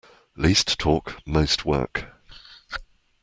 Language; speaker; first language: English; native; English